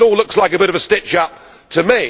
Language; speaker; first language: English; native; English